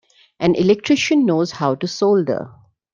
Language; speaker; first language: English; non-native, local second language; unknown